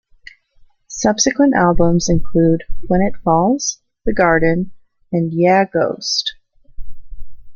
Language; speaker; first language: English; native; English